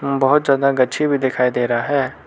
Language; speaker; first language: Hindi; non-native, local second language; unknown